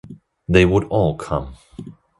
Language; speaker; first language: English; non-native, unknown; German